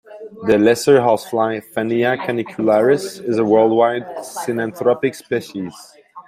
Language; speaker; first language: English; non-native, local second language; French